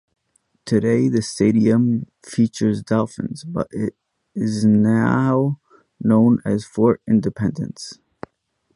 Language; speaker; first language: English; native; English